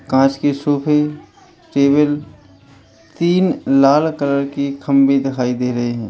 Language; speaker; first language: Hindi; native; Hindi